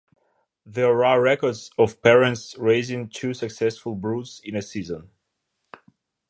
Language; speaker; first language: English; non-native, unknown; Ukrainian